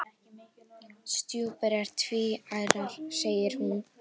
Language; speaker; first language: Icelandic; native; Icelandic